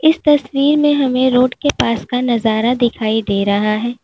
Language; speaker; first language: Hindi; native; Hindi